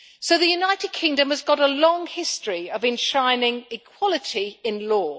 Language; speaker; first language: English; native; English